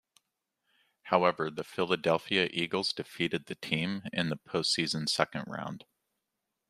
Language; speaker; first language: English; native; English